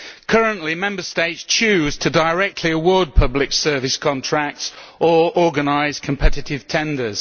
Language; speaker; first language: English; native; English